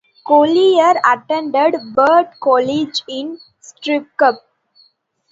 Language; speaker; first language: English; non-native, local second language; Tamil